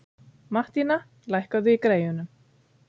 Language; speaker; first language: Icelandic; native; Icelandic